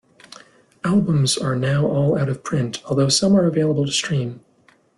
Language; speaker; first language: English; native; English